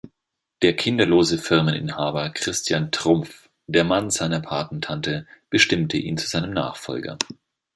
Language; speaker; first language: German; native; German